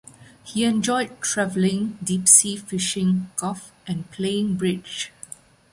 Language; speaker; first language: English; non-native, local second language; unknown